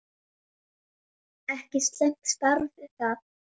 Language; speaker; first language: Icelandic; native; Icelandic